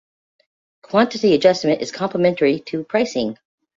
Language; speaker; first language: English; native; English